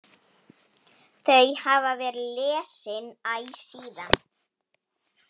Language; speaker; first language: Icelandic; non-native, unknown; Polish